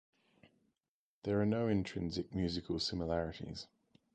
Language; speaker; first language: English; native; English